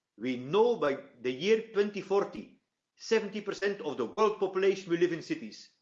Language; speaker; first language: English; non-native, fluent; Dutch